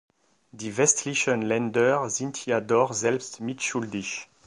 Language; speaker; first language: German; non-native, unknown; French